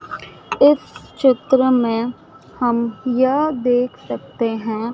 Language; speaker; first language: Hindi; native; Hindi